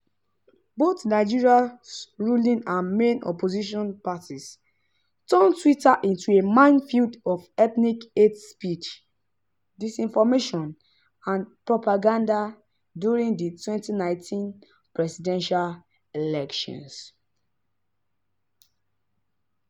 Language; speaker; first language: English; non-native, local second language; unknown